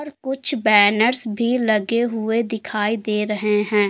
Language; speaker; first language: Hindi; native; Hindi